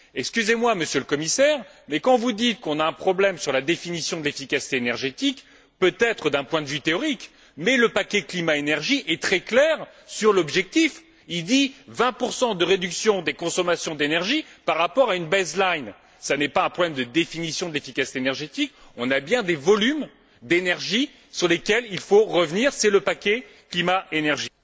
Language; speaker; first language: French; native; French